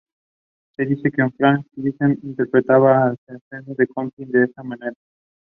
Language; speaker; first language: English; non-native, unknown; Spanish